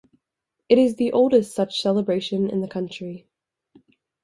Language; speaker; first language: English; native; English